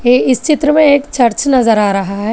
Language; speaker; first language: Hindi; non-native, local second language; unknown